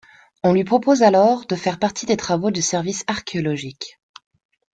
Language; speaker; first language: French; non-native, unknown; Spanish